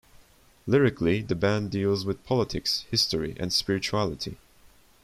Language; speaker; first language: English; non-native, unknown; Turkish